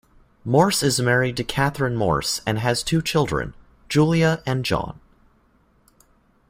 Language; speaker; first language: English; native; English